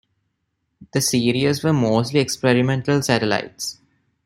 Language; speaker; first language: English; non-native, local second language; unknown